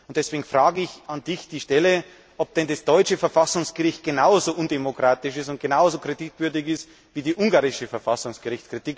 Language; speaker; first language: German; native; German